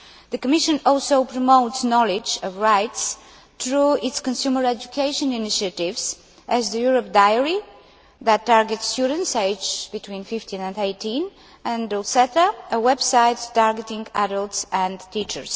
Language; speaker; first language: English; non-native, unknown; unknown